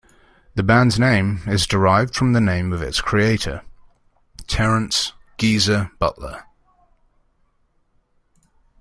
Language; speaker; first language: English; native; English